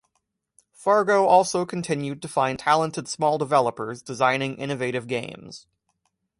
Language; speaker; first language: English; native; English